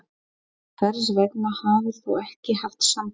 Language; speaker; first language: Icelandic; non-native, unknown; Polish